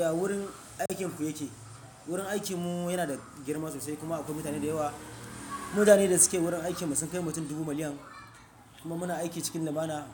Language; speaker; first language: Hausa; non-native, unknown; Yoruba